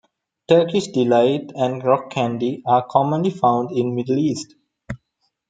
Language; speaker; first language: English; non-native, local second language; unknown